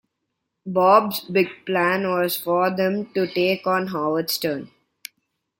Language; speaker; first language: English; non-native, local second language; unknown